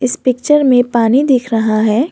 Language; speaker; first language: Hindi; non-native, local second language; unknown